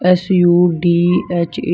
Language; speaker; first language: Hindi; native; Hindi